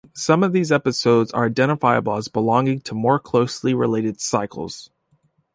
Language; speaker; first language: English; native; English